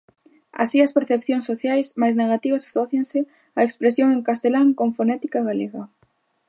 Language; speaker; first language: Galician; native; Galician